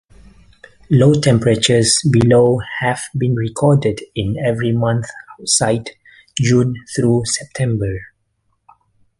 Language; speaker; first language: English; non-native, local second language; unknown